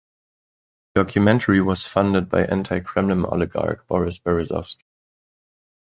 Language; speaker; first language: English; non-native, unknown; German